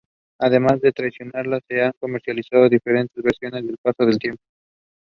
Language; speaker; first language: English; non-native, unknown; Spanish